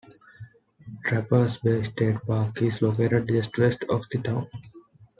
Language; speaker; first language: English; non-native, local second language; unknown